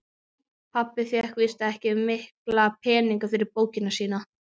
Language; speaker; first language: Icelandic; native; Icelandic